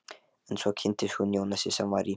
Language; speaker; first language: Icelandic; non-native, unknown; Lithuanian